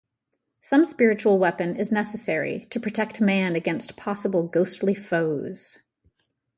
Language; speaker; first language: English; native; English